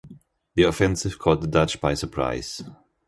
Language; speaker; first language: English; non-native, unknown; German